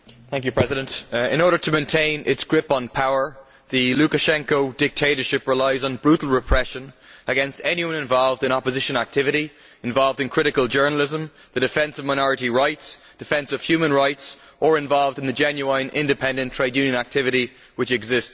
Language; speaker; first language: English; native; English